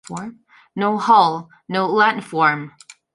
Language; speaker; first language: English; non-native, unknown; Chinese